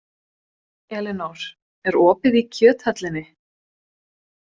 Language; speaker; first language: Icelandic; non-native, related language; Swedish